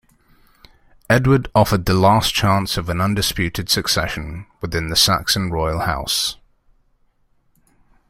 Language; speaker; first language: English; native; English